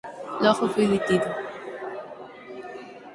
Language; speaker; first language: Galician; native; Galician